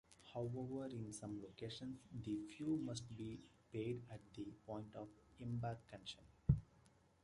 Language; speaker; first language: English; native; English